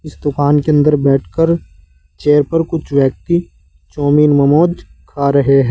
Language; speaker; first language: Hindi; native; Hindi